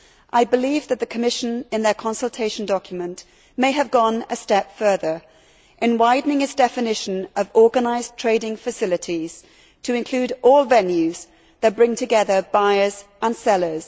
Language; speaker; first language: English; native; English